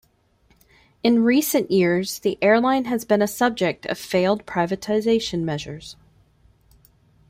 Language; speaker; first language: English; native; English